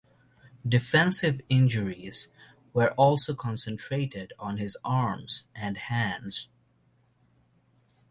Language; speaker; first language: English; non-native, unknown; Bangla